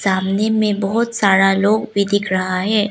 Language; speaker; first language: Hindi; early bilingual, other home language; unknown